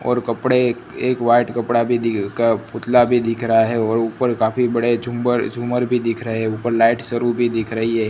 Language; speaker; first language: Hindi; non-native, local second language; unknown